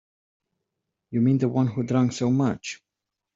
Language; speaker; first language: English; native; English